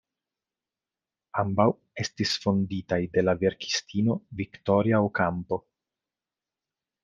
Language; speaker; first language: Esperanto; non-native, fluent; Italian